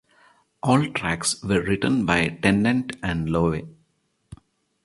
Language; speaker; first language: English; non-native, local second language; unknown